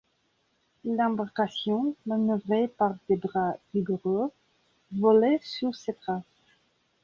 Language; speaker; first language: French; non-native, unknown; Belarusian